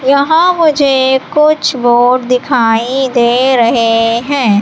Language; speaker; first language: Hindi; native; Hindi